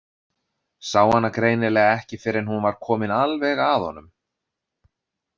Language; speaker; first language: Icelandic; native; Icelandic